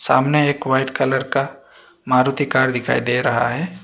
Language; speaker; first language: Hindi; non-native, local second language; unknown